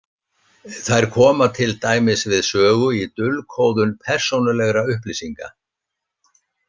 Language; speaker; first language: Icelandic; native; Icelandic